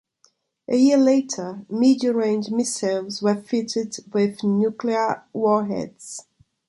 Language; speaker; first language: English; non-native, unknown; Portuguese